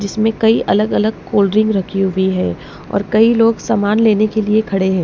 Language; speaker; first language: Hindi; non-native, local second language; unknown